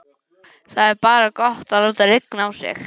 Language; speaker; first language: Icelandic; non-native, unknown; English